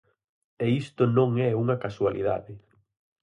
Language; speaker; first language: Galician; native; Galician